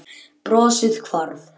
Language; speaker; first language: Icelandic; native; Icelandic